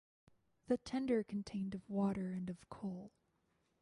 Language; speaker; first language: English; native; English